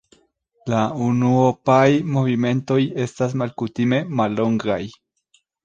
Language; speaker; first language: Esperanto; non-native, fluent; Spanish